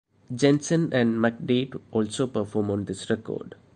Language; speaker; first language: English; non-native, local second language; Malayalam